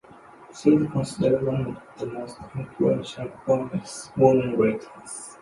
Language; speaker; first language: English; non-native, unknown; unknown